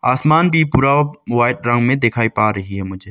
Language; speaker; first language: Hindi; early bilingual, other home language; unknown